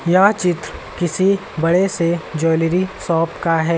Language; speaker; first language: Hindi; native; Hindi